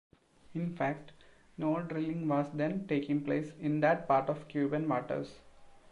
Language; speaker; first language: English; non-native, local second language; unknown